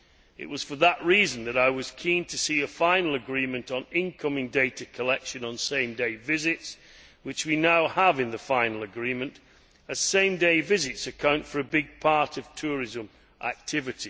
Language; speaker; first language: English; native; English